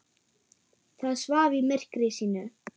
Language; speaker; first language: Icelandic; non-native, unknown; German